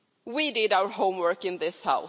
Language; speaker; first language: English; non-native, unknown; Swedish